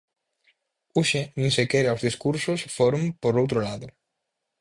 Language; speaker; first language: Galician; native; Galician